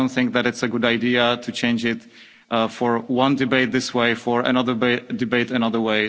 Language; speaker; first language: English; non-native, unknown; Czech